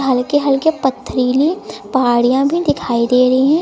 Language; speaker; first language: Hindi; native; Hindi